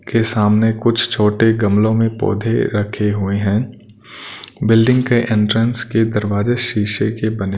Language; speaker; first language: Hindi; non-native, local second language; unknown